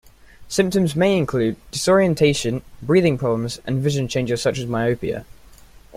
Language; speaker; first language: English; native; English